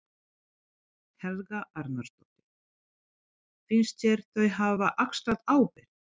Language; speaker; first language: Icelandic; non-native, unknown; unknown